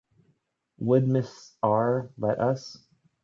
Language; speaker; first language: English; native; English